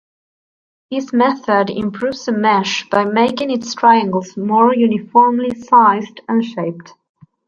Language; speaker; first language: English; non-native, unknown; Spanish